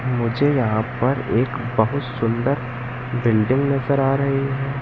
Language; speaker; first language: Hindi; native; Hindi